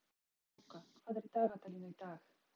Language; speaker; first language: Icelandic; non-native, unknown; Polish